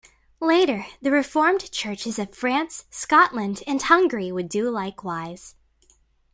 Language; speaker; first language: English; native; English